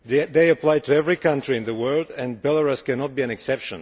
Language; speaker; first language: English; non-native, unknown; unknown